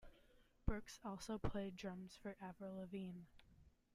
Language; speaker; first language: English; native; English